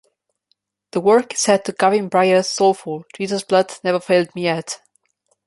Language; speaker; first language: English; non-native, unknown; Slovenian